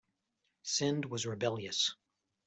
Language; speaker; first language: English; native; English